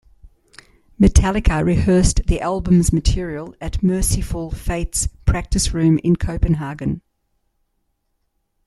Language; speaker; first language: English; native; English